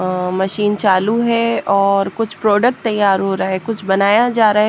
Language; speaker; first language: Hindi; native; Hindi